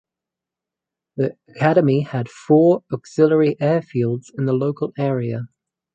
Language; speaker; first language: English; native; English